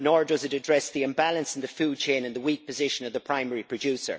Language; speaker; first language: English; native; English